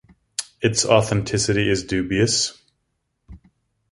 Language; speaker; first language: English; native; English